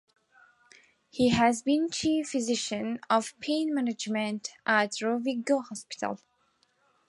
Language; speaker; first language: English; non-native, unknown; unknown